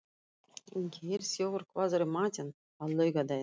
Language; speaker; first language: Icelandic; non-native, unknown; Russian